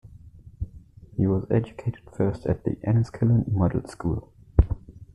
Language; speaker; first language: English; non-native, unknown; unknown